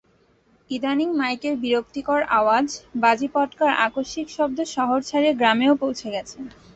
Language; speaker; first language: Bangla; native; Bangla